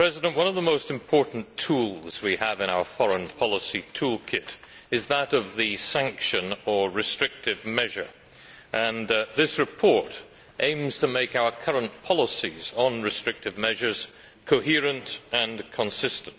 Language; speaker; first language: English; native; English